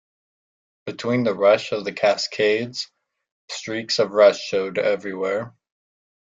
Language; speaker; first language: English; native; English